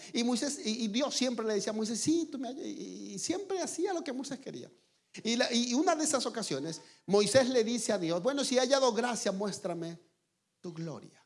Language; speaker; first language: Spanish; native; Spanish